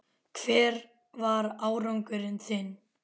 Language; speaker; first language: Icelandic; native; Icelandic